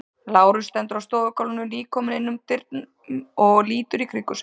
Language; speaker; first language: Icelandic; native; Icelandic